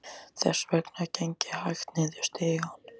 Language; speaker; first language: Icelandic; native; Icelandic